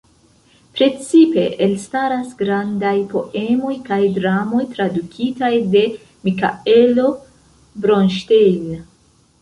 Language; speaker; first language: Esperanto; non-native, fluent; Central Kurdish